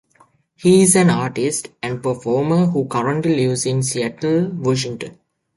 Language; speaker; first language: English; native; English